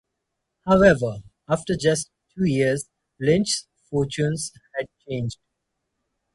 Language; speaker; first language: English; non-native, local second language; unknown